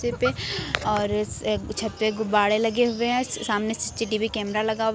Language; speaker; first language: Hindi; native; Hindi